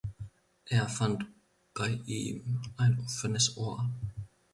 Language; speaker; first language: German; non-native, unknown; Finnish